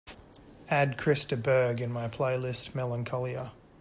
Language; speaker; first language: English; native; English